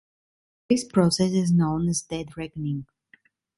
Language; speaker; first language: English; non-native, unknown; Italian